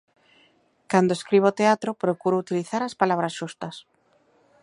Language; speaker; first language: Galician; native; Galician